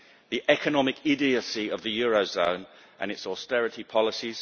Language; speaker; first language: English; native; English